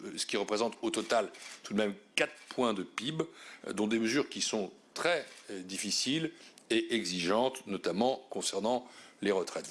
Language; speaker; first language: French; native; French